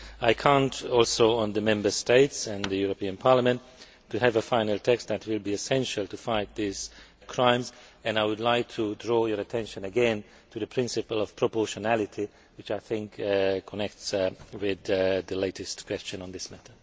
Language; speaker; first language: English; non-native, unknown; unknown